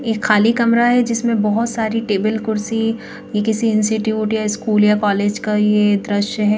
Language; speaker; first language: Hindi; native; Hindi